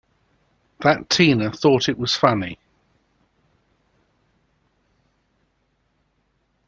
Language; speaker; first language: English; native; English